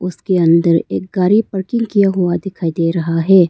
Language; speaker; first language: Hindi; early bilingual, other home language; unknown